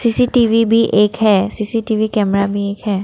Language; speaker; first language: Hindi; non-native, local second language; Assamese